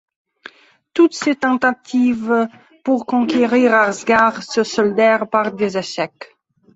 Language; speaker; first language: French; non-native, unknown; Belarusian